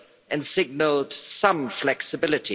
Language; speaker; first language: English; non-native, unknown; German